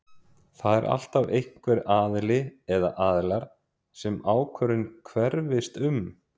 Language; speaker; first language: Icelandic; native; Icelandic